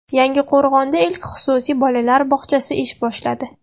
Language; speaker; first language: Uzbek; non-native, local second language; Russian